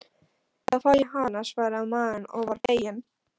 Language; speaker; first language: Icelandic; non-native, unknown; Polish